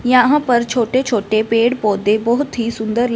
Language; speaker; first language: Hindi; non-native, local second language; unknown